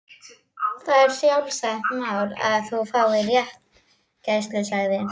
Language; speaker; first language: Icelandic; native; Icelandic